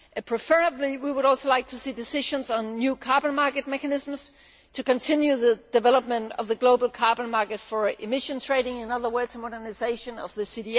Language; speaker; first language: English; non-native, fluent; Danish